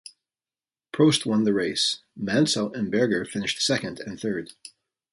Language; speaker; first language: English; native; English